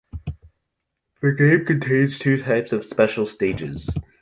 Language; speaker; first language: English; native; English